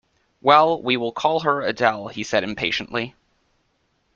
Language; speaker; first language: English; native; English